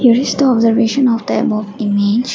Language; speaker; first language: English; non-native, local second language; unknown